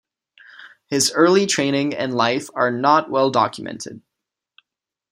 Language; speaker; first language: English; non-native, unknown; Czech